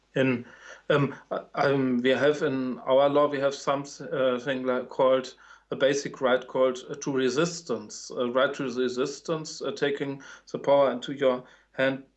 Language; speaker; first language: English; non-native, fluent; German